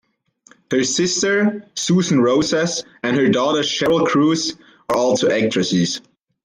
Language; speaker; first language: English; non-native, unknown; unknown